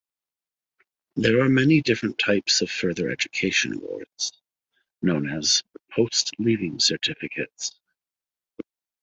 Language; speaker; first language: English; native; English